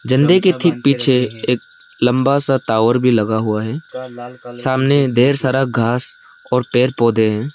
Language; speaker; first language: Hindi; non-native, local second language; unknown